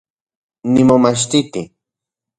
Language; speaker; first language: Central Puebla Nahuatl; non-native, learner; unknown